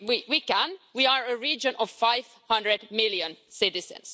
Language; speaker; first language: English; non-native, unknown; Finnish